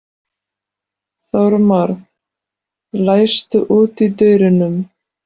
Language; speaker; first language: Icelandic; non-native, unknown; Polish